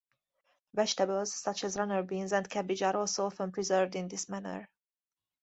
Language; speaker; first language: English; native; English